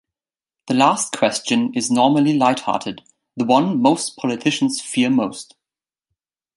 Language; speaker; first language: English; non-native, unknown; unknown